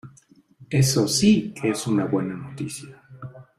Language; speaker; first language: Spanish; native; Spanish